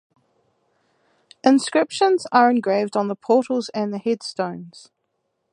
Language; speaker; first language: English; native; English